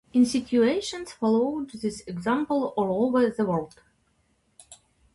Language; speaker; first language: English; non-native, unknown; Russian